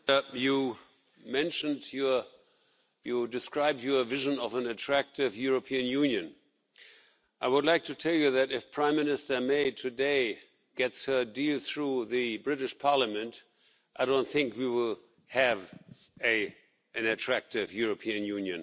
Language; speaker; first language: English; non-native, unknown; German